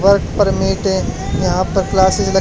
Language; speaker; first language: Hindi; native; Hindi